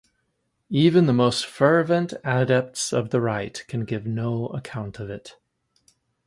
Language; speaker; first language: English; native; English